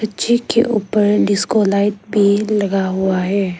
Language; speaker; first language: Hindi; non-native, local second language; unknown